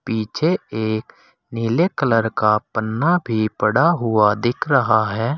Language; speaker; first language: Hindi; native; Hindi